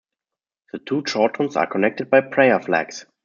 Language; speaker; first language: English; non-native, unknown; German